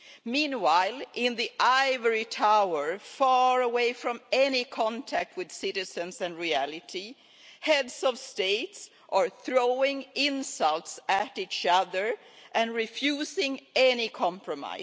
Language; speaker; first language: English; non-native, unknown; Swedish